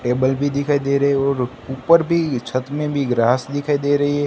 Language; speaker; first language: Hindi; non-native, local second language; Gujarati